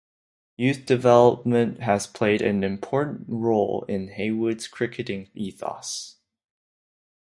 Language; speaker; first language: English; non-native, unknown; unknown